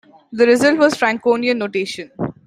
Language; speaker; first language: English; non-native, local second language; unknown